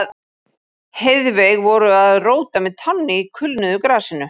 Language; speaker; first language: Icelandic; native; Icelandic